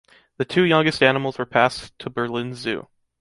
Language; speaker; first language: English; native; English